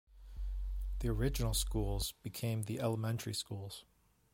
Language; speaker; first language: English; native; English